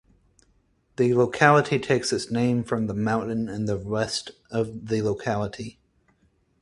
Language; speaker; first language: English; native; English